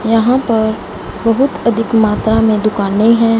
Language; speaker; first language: Hindi; non-native, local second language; Punjabi